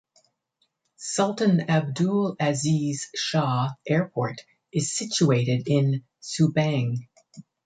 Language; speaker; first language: English; native; English